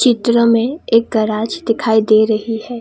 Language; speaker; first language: Hindi; non-native, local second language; Assamese